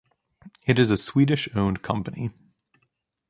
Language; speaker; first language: English; native; English